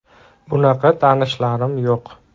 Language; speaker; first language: Uzbek; native; Uzbek